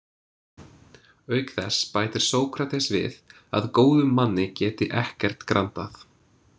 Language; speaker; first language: Icelandic; non-native, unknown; English